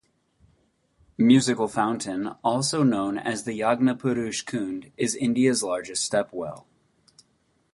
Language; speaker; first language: English; native; English